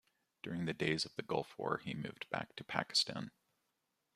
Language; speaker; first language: English; native; English